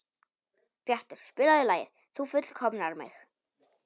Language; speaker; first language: Icelandic; non-native, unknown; Polish